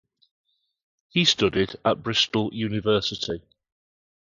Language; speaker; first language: English; native; English